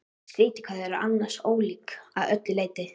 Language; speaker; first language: Icelandic; native; Icelandic